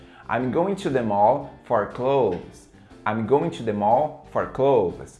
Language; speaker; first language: English; non-native, fluent; Portuguese